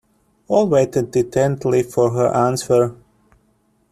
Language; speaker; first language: English; native; English